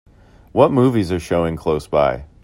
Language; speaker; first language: English; native; English